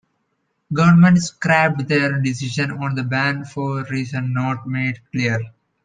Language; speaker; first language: English; non-native, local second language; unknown